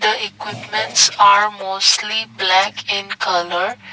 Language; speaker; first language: English; non-native, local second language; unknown